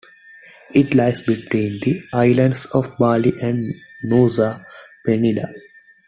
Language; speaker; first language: English; non-native, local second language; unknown